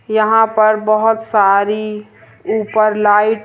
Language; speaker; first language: Hindi; native; Hindi